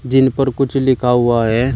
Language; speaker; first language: Hindi; native; Hindi